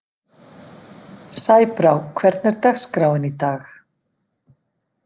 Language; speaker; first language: Icelandic; native; Icelandic